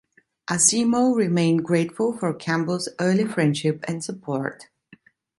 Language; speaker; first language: English; non-native, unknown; Italian